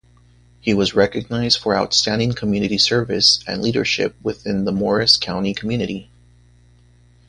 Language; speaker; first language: English; native; English